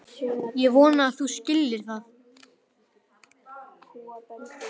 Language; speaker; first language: Icelandic; native; Icelandic